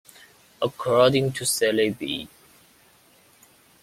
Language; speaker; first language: English; non-native, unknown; Chinese